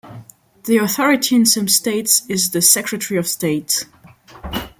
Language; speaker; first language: English; non-native, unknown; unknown